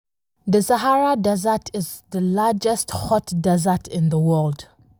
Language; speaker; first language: English; non-native, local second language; Hausa